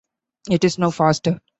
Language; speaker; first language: English; non-native, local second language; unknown